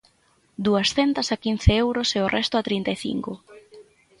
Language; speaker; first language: Galician; native; Galician